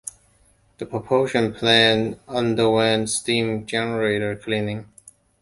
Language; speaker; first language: English; non-native, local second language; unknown